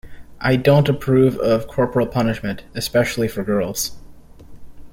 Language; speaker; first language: English; native; English